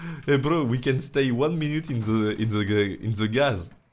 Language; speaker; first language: English; non-native, learner; French